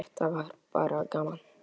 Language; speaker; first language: Icelandic; non-native, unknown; Polish